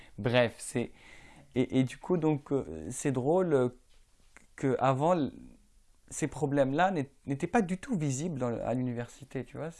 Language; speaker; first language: French; non-native, local second language; Arabic